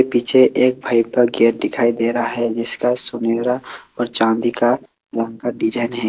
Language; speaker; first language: Hindi; non-native, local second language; Assamese